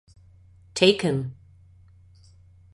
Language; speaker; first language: English; non-native, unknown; Catalan